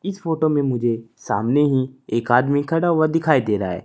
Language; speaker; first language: Hindi; native; Hindi